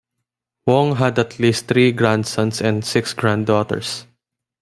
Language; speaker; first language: English; non-native, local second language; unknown